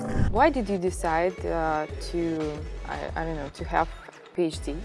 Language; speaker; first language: English; non-native, learner; Russian